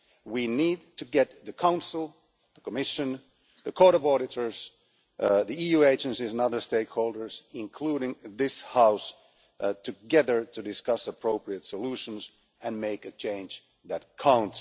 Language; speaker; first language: English; non-native, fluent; Finnish